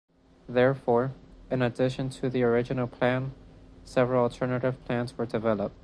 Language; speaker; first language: English; non-native, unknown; Spanish